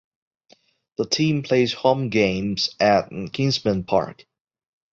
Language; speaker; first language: English; non-native, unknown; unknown